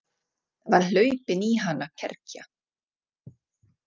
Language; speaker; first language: Icelandic; non-native, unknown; Czech